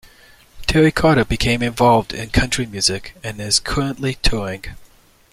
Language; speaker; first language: English; native; English